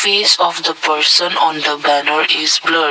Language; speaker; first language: English; non-native, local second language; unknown